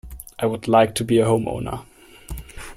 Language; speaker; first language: English; non-native, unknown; German